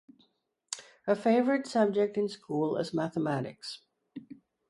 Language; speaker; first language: English; native; English